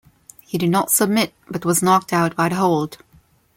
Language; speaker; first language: English; non-native, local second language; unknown